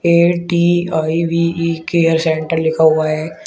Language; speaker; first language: Hindi; native; Hindi